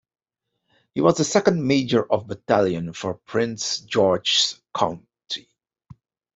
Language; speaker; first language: English; non-native, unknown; Dutch